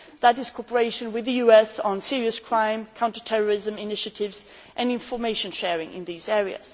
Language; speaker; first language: English; non-native, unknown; Swedish